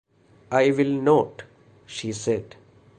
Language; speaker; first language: English; non-native, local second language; Malayalam